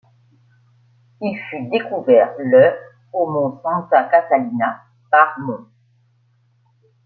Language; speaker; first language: French; native; French